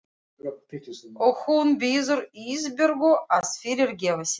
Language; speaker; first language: Icelandic; non-native, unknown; Russian